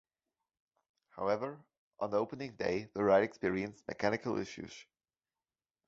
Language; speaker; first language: English; non-native, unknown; German